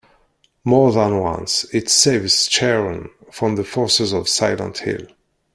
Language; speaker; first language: English; non-native, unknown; Kabyle